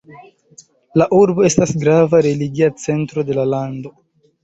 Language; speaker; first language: Esperanto; non-native, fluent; Chinese